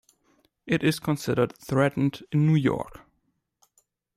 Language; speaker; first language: English; non-native, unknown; German